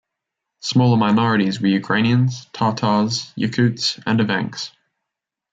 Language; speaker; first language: English; native; English